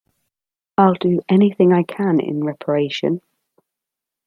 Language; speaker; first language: English; native; English